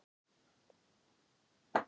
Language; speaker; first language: Icelandic; non-native, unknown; Thai